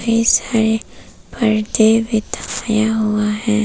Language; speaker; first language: Hindi; early bilingual, other home language; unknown